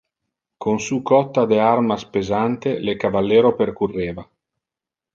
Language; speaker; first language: Interlingua; non-native, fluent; Italian